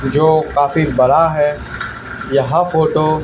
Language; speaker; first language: Hindi; native; Hindi